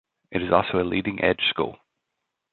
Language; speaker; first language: English; native; English